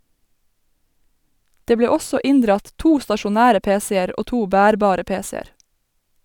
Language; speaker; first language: Norwegian; native; Norwegian